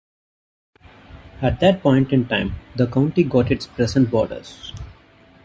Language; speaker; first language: English; non-native, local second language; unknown